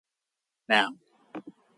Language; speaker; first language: English; native; English